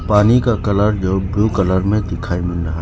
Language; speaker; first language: Hindi; non-native, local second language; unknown